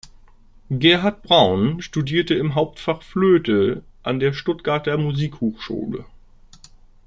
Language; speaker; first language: German; native; German